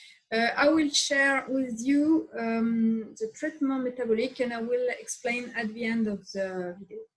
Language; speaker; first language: English; non-native, learner; French